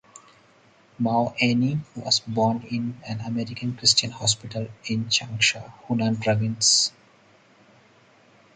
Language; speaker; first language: English; non-native, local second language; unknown